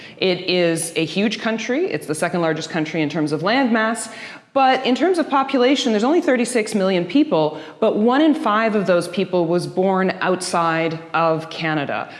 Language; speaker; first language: English; early bilingual, other home language; Dutch